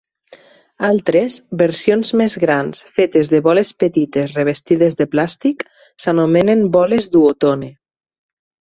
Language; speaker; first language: Catalan; native; Catalan